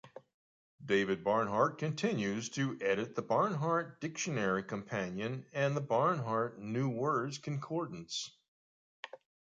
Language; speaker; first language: English; native; English